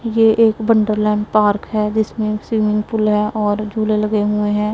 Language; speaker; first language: Hindi; non-native, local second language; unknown